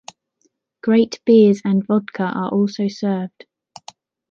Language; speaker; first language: English; native; English